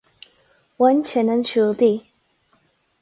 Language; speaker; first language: Irish; non-native, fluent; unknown